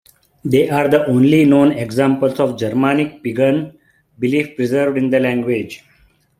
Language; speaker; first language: English; non-native, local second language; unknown